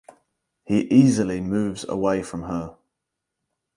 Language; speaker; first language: English; native; English